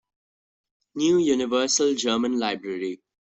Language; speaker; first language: English; non-native, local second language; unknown